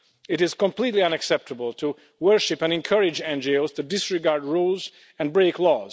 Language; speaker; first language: English; non-native, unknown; Hungarian